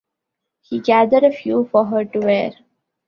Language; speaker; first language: English; non-native, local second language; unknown